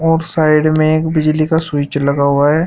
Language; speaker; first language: Hindi; native; Hindi